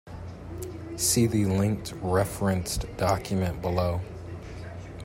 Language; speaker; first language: English; native; English